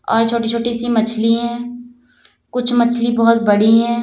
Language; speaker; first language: Hindi; native; Hindi